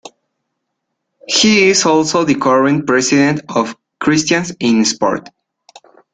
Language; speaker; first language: English; non-native, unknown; Spanish